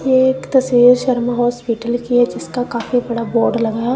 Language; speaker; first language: Hindi; non-native, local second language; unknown